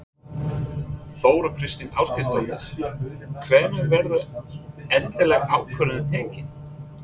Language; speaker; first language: Icelandic; non-native, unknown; English